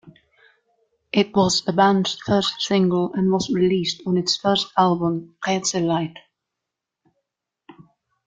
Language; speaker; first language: English; non-native, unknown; German